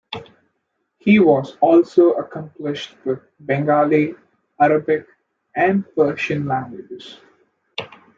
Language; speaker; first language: English; non-native, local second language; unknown